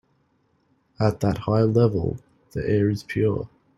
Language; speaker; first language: English; native; English